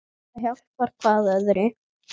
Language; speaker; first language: Icelandic; native; Icelandic